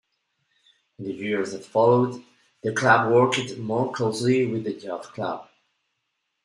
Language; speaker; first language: English; non-native, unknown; Spanish